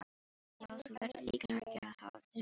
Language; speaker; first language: Icelandic; non-native, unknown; Filipino